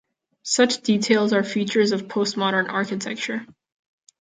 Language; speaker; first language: English; non-native, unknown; Catalan